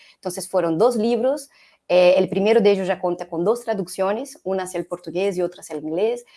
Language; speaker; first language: Spanish; non-native, related language; Portuguese